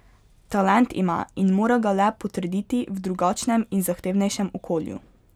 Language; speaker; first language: Slovenian; native; Slovenian